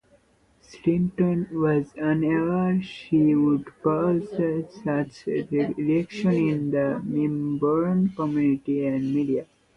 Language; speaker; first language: English; native; English